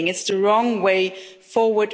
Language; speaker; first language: English; non-native, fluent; German